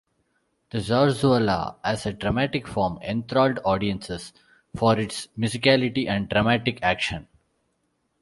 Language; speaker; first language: English; non-native, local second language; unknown